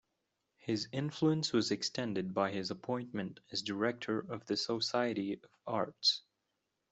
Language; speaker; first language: English; non-native, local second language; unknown